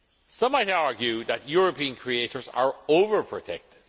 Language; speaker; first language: English; non-native, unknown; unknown